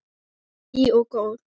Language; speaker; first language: Icelandic; non-native, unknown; Thai